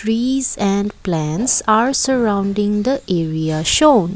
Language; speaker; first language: English; non-native, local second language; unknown